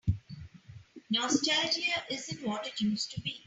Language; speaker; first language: English; non-native, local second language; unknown